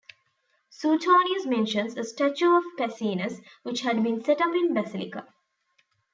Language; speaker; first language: English; non-native, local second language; Tamil